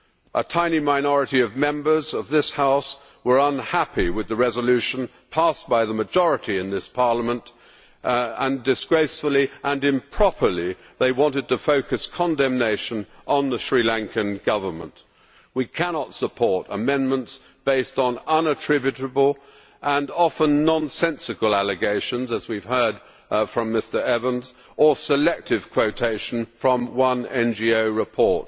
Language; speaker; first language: English; native; English